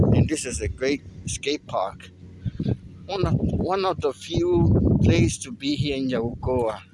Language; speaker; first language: English; non-native, learner; Spanish